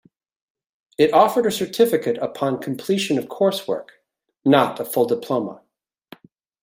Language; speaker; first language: English; native; English